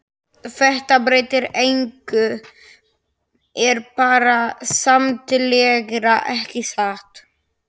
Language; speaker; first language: Icelandic; non-native, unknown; Slovak